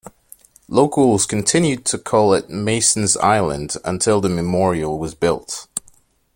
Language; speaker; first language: English; non-native, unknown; French